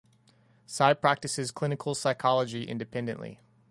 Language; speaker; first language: English; native; English